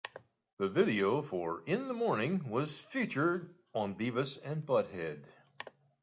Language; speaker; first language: English; native; English